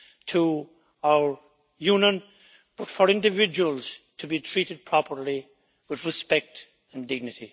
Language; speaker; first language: English; native; English